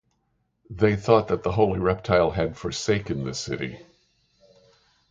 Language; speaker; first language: English; native; English